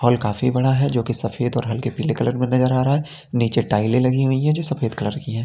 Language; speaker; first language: Hindi; native; Hindi